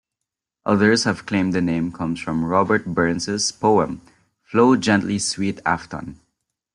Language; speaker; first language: English; non-native, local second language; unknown